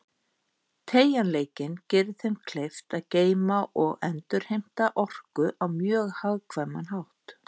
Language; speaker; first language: Icelandic; native; Icelandic